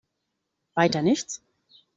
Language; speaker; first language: German; native; German